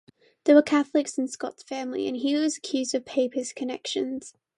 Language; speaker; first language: English; non-native, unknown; Chinese